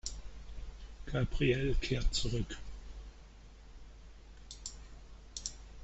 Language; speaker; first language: German; native; German